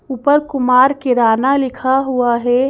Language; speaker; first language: Hindi; native; Hindi